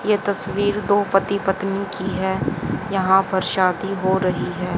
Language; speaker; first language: Hindi; native; Hindi